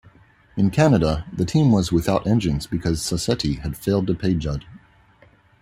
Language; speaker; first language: English; native; English